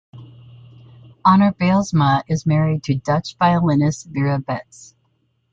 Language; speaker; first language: English; native; English